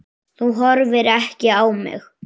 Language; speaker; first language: Icelandic; native; Icelandic